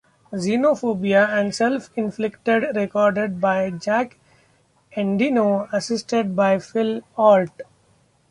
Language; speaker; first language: English; non-native, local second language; Marathi